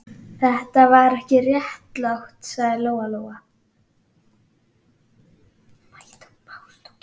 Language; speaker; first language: Icelandic; native; Icelandic